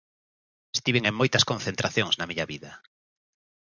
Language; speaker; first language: Galician; native; Galician